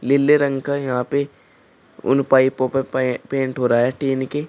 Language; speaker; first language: Hindi; native; Hindi